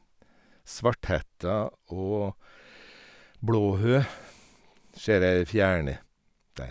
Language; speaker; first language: Norwegian; native; Norwegian